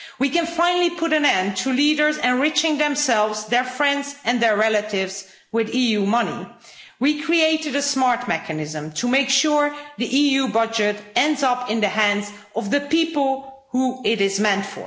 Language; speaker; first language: English; non-native, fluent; Dutch